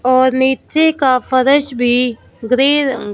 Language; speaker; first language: Hindi; non-native, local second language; Punjabi